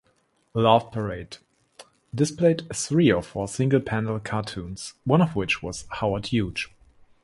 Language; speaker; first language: English; non-native, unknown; German